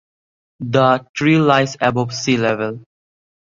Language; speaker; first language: English; non-native, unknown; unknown